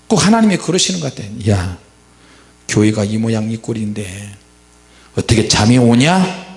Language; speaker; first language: Korean; native; Korean